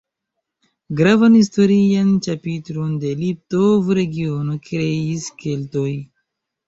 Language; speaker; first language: Esperanto; non-native, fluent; Chinese